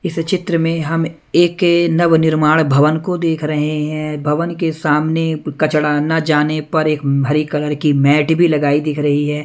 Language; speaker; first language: Hindi; non-native, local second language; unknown